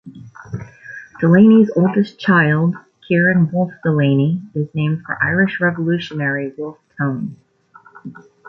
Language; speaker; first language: English; native; English